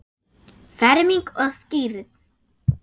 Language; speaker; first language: Icelandic; non-native, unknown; German